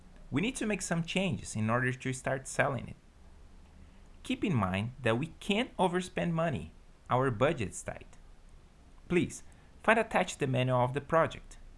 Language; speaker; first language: English; non-native, fluent; Portuguese